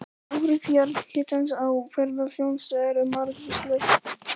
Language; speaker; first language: Icelandic; non-native, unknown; Polish